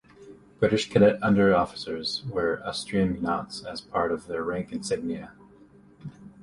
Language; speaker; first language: English; native; English